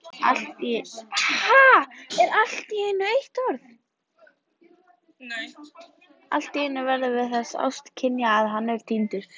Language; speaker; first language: Icelandic; native; Icelandic